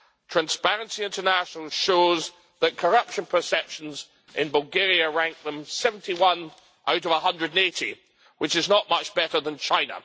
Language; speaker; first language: English; native; English